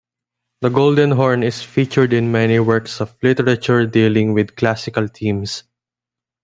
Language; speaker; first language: English; non-native, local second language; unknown